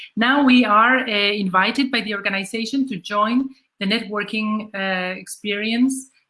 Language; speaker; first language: English; non-native, fluent; Spanish